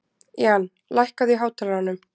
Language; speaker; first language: Icelandic; native; Icelandic